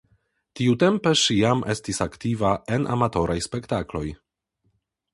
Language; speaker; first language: Esperanto; non-native, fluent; Polish